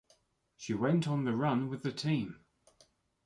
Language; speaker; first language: English; native; English